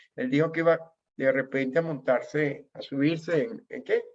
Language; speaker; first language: Spanish; native; Spanish